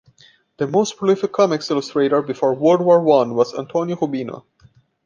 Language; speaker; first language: English; non-native, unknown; Portuguese